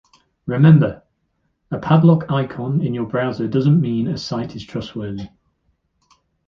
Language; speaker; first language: English; native; English